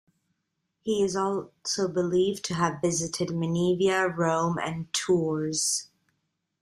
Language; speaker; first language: English; non-native, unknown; Italian